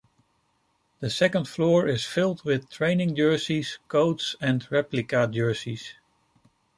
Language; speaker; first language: English; non-native, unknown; Dutch